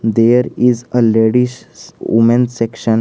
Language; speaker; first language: English; non-native, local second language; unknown